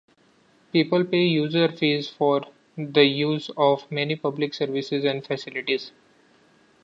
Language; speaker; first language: English; non-native, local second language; Marathi